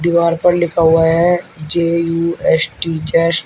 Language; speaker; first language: Hindi; native; Hindi